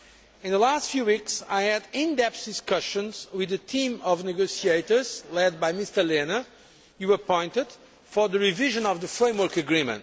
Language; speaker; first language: English; non-native, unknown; Portuguese